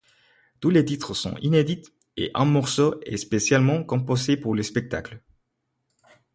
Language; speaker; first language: French; non-native, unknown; Spanish